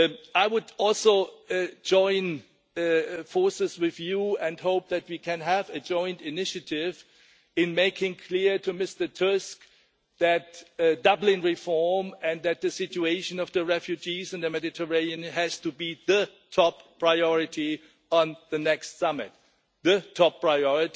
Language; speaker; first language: English; non-native, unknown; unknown